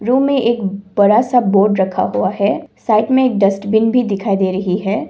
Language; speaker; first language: Hindi; non-native, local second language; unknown